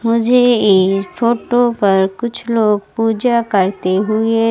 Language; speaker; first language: Hindi; native; Hindi